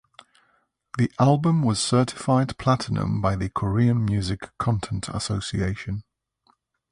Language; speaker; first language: English; native; English